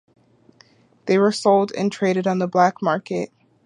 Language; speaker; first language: English; native; English